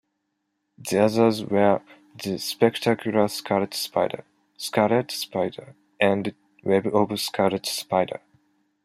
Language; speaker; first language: English; non-native, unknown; Japanese